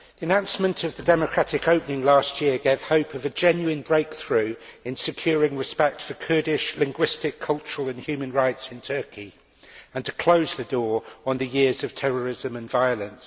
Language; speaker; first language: English; native; English